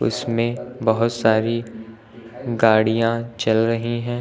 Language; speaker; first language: Hindi; native; Hindi